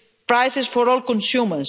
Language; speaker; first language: English; non-native, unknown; Greek